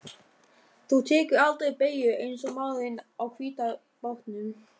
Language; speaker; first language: Icelandic; non-native, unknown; German